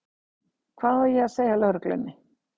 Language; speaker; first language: Icelandic; native; Icelandic